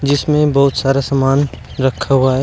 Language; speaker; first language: Hindi; native; Hindi